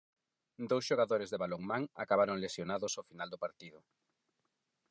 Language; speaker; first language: Galician; non-native, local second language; Spanish